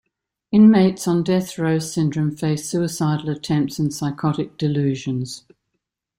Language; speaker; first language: English; native; English